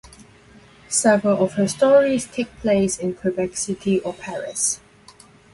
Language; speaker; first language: English; non-native, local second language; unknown